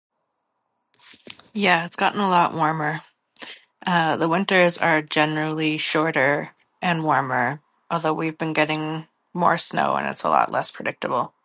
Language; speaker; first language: English; native; English